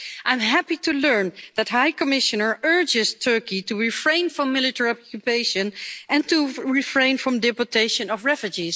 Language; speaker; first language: English; non-native, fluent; Dutch